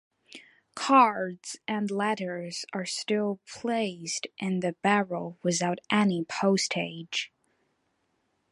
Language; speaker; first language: English; non-native, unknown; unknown